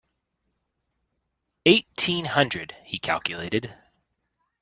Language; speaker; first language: English; native; English